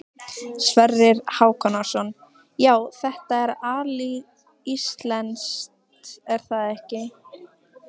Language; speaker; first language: Icelandic; native; Icelandic